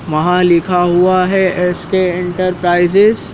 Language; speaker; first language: Hindi; native; Hindi